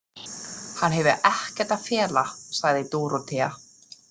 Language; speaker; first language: Icelandic; non-native, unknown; German